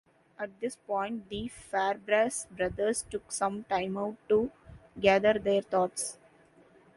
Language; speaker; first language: English; non-native, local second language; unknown